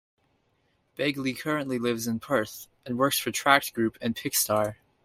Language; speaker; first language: English; native; English